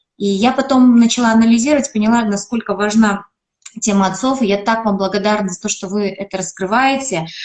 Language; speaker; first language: Russian; native; Russian